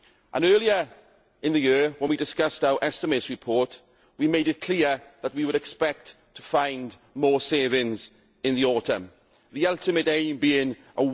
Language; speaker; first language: English; native; English